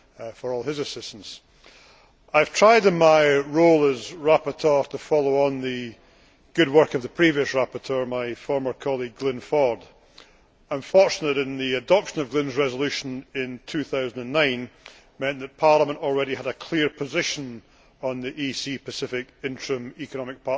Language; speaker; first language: English; native; English